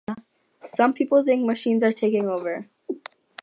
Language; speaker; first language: English; native; English